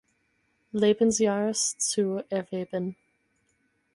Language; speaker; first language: German; non-native, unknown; English